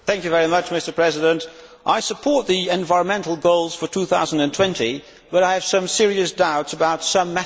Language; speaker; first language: English; non-native, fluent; Dutch